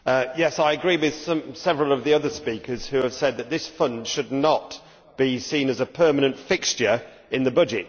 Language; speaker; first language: English; native; English